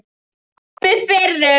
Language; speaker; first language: Icelandic; non-native, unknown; Polish